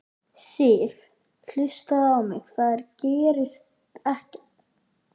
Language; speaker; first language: Icelandic; native; Icelandic